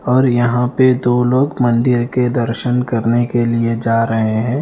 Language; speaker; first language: Hindi; non-native, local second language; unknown